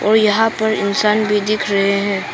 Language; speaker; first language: Hindi; non-native, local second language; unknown